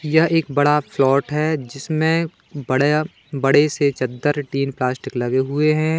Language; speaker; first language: Hindi; native; Hindi